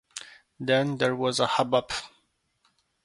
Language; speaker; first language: English; non-native, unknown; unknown